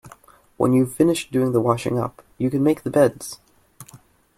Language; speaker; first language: English; native; English